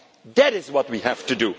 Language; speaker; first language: English; non-native, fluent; Dutch